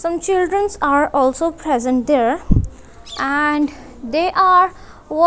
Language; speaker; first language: English; non-native, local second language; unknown